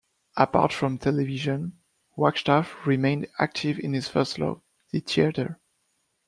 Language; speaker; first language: English; non-native, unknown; French